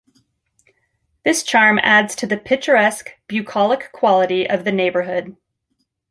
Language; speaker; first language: English; native; English